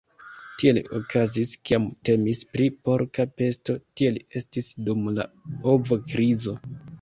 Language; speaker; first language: Esperanto; non-native, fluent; Kinyarwanda